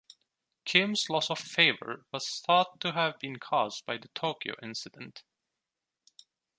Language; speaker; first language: English; non-native, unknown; Turkish